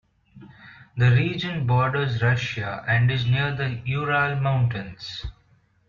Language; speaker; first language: English; non-native, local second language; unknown